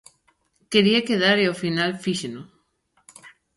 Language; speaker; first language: Galician; native; Galician